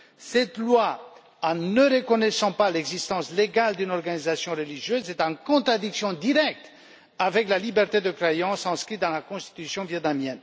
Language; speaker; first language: French; non-native, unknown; Romanian